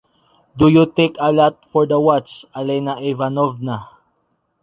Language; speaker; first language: English; non-native, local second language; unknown